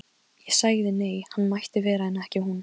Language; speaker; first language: Icelandic; non-native, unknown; Polish